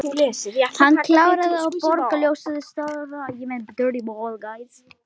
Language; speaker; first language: Icelandic; non-native, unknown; Lithuanian